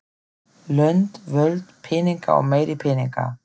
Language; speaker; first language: Icelandic; non-native, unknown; German